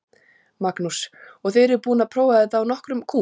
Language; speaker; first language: Icelandic; native; Icelandic